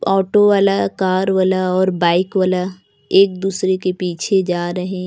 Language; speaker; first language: Hindi; native; Hindi